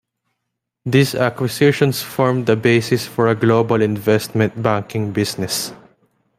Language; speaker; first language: English; non-native, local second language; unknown